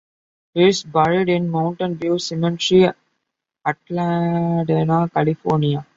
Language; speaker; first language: English; non-native, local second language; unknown